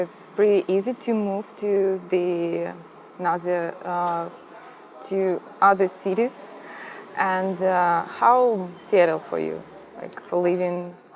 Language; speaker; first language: English; non-native, learner; Russian